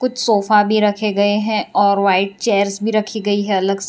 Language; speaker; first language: Hindi; non-native, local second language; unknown